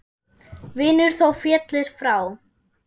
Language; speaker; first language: Icelandic; non-native, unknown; German